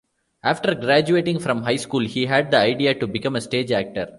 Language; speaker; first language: English; non-native, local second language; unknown